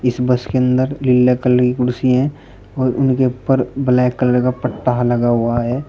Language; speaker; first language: Hindi; native; Hindi